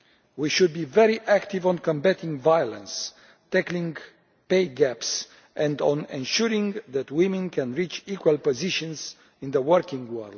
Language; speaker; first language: English; non-native, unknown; Romanian